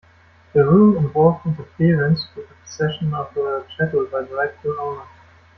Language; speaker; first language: English; non-native, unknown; German